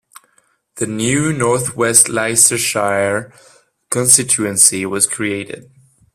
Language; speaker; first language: English; non-native, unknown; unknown